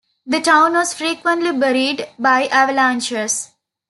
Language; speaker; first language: English; non-native, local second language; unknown